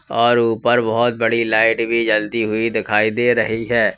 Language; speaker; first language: Hindi; native; Hindi